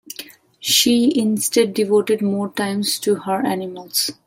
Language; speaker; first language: English; non-native, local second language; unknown